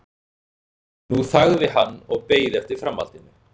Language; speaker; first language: Icelandic; native; Icelandic